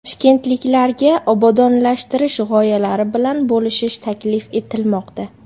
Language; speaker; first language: Uzbek; native; Uzbek